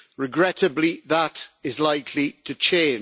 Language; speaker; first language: English; native; English